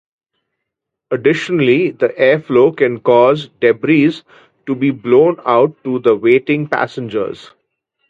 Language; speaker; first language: English; native; English